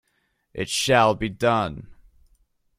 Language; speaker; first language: English; native; English